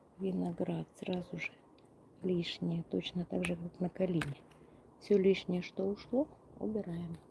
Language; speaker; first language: Russian; non-native, local second language; Ukrainian